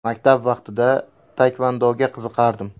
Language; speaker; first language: Uzbek; native; Uzbek